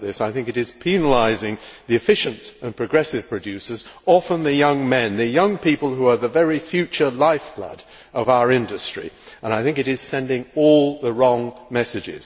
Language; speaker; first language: English; native; English